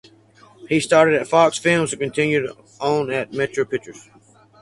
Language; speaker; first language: English; native; English